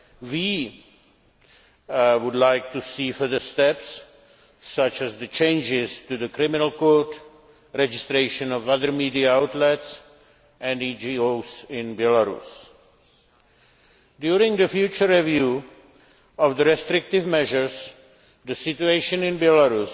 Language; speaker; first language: English; non-native, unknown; Czech